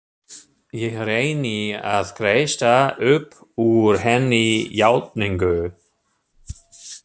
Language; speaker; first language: Icelandic; non-native, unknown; German